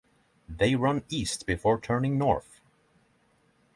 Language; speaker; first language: English; non-native, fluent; Norwegian